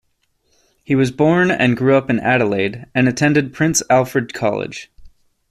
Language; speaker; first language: English; native; English